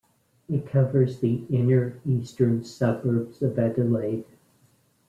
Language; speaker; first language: English; native; English